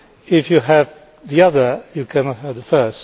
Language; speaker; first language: English; non-native, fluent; Polish